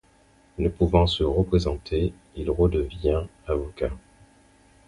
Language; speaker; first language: French; non-native, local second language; Haitian Creole